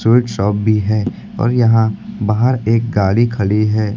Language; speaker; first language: Hindi; native; Hindi